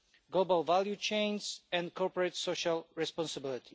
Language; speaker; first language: English; non-native, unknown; Polish